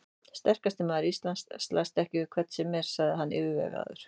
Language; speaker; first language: Icelandic; native; Icelandic